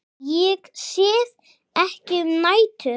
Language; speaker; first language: Icelandic; non-native, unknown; English